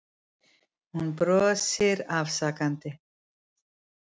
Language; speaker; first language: Icelandic; native; Icelandic